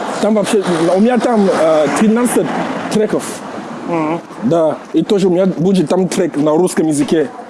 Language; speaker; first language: Russian; non-native, fluent; English